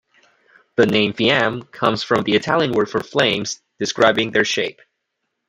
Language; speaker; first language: English; non-native, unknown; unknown